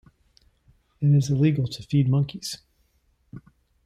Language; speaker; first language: English; native; English